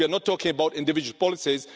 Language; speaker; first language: English; non-native, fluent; Czech